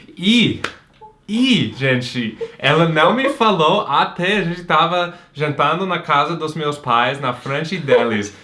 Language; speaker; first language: Portuguese; non-native, fluent; English